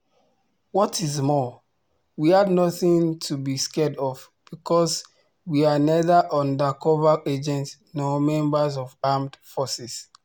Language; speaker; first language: English; non-native, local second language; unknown